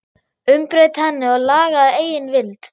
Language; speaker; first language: Icelandic; non-native, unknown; German